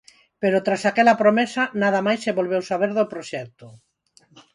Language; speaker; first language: Galician; non-native, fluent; Spanish